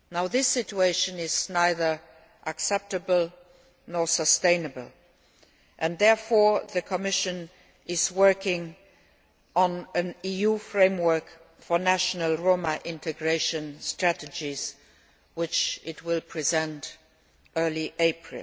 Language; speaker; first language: English; non-native, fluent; Luxembourgish